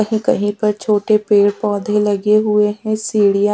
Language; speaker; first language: Hindi; native; Hindi